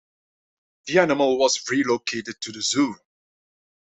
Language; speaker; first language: English; non-native, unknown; Dutch